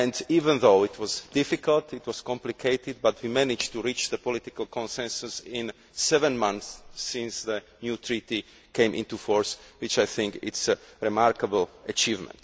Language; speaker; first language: English; non-native, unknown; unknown